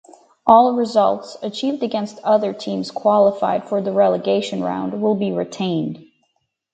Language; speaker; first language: English; native; English